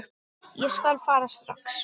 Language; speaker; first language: Icelandic; non-native, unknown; English